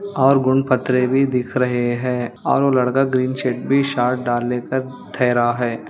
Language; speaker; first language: Hindi; non-native, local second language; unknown